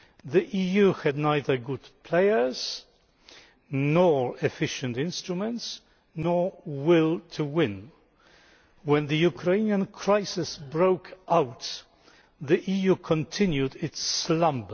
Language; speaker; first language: English; non-native, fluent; Polish